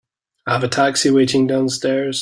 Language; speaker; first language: English; native; English